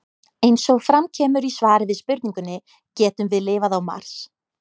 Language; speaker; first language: Icelandic; native; Icelandic